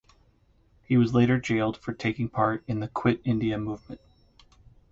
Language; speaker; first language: English; native; English